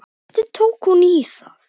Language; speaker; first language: Icelandic; native; Icelandic